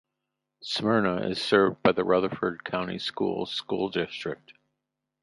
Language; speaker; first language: English; native; English